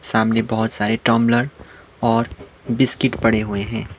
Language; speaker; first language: Hindi; non-native, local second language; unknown